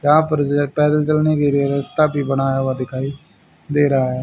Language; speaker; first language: Hindi; native; Hindi